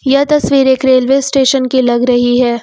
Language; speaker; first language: Hindi; native; Hindi